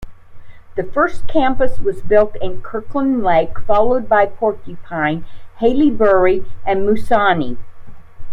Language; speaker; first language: English; native; English